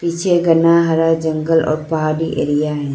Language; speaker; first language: Hindi; non-native, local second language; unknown